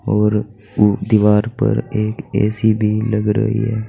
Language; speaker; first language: Hindi; native; Hindi